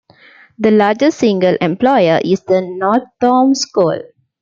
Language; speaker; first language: English; non-native, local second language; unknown